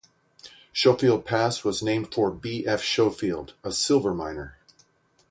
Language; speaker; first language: English; native; English